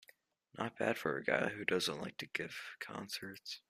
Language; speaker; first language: English; native; English